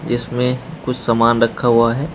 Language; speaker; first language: Hindi; native; Hindi